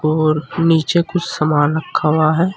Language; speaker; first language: Hindi; native; Hindi